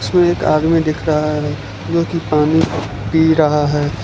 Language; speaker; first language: Hindi; non-native, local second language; Gujarati